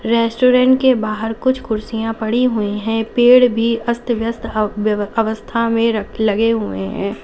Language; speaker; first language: Hindi; native; Hindi